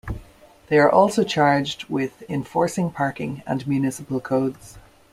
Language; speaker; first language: English; native; English